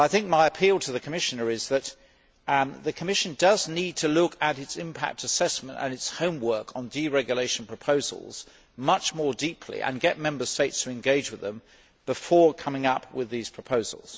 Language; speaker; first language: English; native; English